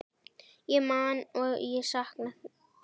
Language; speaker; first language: Icelandic; native; Icelandic